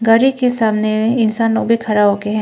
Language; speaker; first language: Hindi; non-native, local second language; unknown